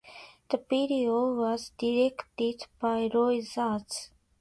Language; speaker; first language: English; non-native, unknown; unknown